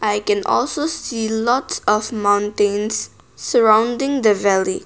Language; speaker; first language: English; non-native, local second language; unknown